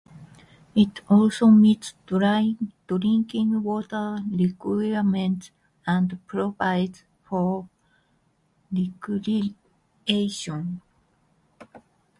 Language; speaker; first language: English; non-native, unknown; Japanese